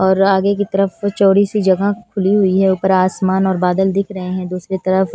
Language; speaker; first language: Hindi; non-native, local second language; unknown